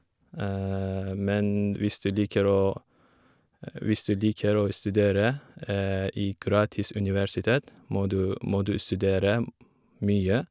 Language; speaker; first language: Norwegian; non-native, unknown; Kurdish